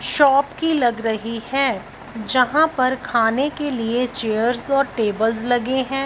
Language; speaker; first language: Hindi; non-native, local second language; Punjabi